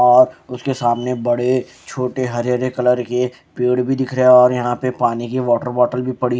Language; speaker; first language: Hindi; native; Hindi